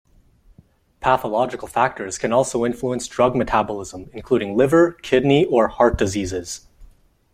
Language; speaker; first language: English; non-native, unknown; French